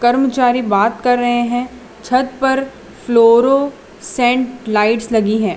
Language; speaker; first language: Hindi; non-native, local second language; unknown